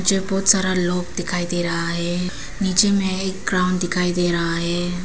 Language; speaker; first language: Hindi; non-native, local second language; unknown